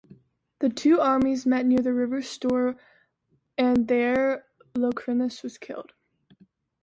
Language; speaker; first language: English; native; English